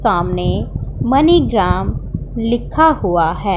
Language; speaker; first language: Hindi; non-native, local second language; Punjabi